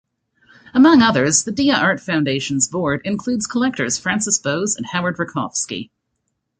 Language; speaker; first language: English; native; English